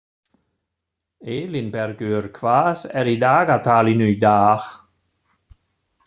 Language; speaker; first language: Icelandic; non-native, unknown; German